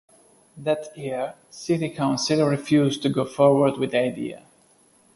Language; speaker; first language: English; non-native, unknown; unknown